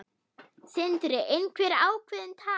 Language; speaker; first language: Icelandic; non-native, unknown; German